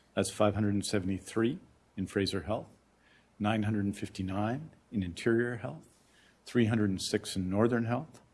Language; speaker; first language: English; native; English